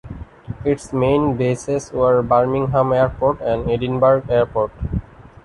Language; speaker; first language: English; non-native, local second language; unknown